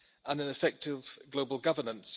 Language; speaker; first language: English; non-native, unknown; German